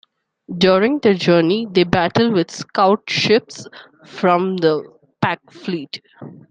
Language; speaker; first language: English; non-native, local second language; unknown